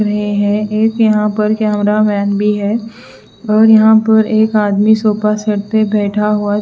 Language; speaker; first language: Hindi; non-native, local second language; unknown